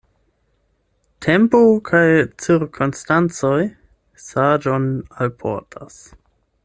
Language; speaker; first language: Esperanto; non-native, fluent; German